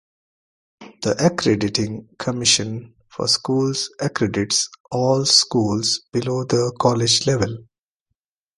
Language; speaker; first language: English; non-native, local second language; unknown